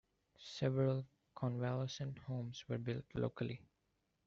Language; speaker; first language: English; non-native, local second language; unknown